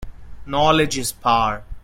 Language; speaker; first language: English; non-native, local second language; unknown